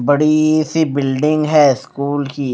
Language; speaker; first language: Hindi; non-native, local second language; Punjabi